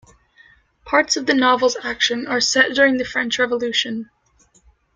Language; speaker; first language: English; native; English